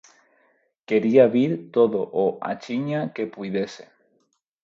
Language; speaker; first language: Galician; non-native, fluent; Spanish